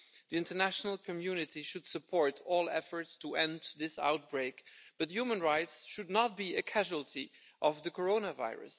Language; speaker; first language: English; non-native, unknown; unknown